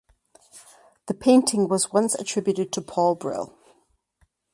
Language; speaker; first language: English; native; English